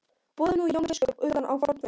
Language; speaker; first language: Icelandic; non-native, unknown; Polish